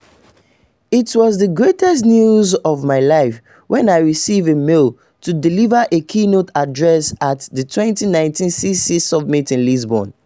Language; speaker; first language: English; non-native, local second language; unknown